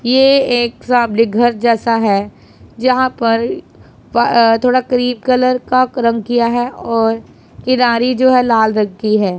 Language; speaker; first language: Hindi; non-native, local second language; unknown